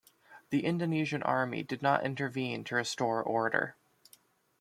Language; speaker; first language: English; native; English